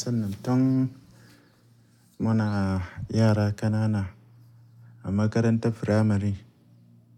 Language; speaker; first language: Hausa; native; Hausa